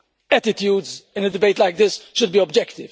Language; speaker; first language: English; non-native, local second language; Maltese